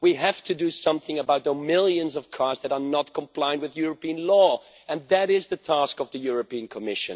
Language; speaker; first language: English; non-native, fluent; Dutch